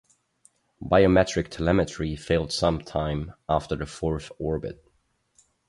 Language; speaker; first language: English; non-native, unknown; German